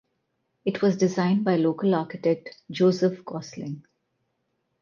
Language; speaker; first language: English; non-native, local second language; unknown